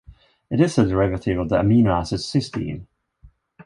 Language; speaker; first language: English; non-native, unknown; Swedish